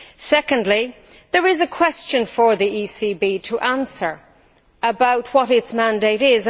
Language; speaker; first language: English; native; English